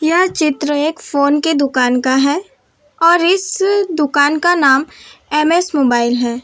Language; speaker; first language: Hindi; non-native, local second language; Gujarati